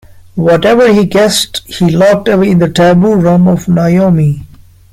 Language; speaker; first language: English; non-native, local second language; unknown